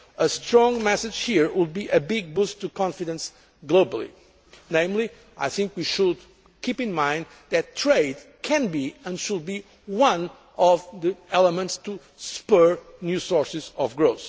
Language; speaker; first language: English; non-native, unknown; Portuguese